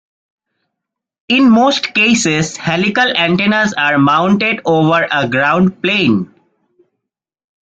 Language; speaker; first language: English; non-native, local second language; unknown